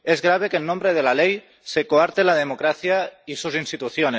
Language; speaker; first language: Spanish; non-native, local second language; Catalan